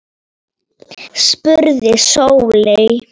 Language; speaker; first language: Icelandic; non-native, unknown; Polish